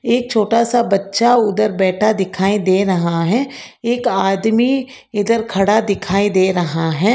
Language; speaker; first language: Hindi; non-native, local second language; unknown